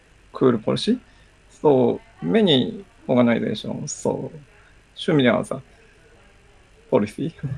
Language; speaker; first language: English; non-native, learner; Japanese